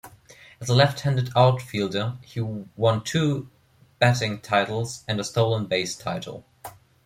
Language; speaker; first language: English; non-native, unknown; German